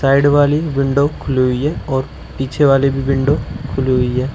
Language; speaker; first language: Hindi; native; Hindi